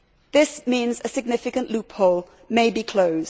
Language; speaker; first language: English; native; English